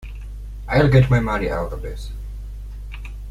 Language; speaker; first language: English; non-native, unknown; Polish